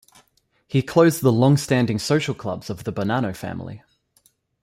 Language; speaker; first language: English; native; English